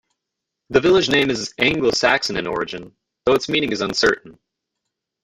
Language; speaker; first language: English; native; English